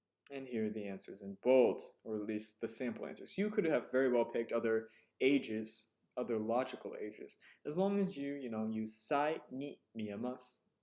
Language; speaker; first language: English; native; English